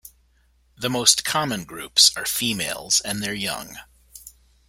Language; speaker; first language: English; native; English